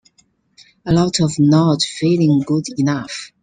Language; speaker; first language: English; non-native, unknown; Chinese